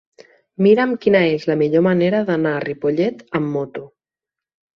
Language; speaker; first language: Catalan; native; Catalan